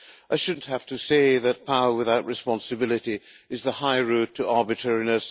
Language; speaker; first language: English; non-native, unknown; Hungarian